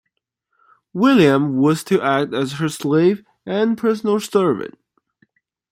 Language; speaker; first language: English; non-native, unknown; Chinese